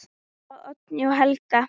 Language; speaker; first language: Icelandic; native; Icelandic